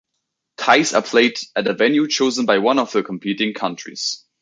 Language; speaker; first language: English; native; English